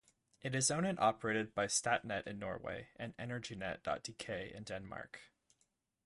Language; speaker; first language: English; native; English